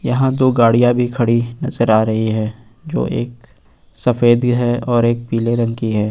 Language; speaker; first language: Hindi; native; Hindi